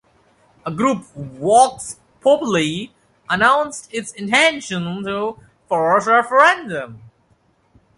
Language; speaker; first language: English; non-native, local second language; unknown